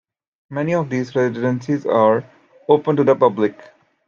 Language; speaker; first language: English; native; English